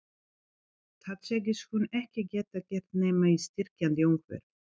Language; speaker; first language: Icelandic; non-native, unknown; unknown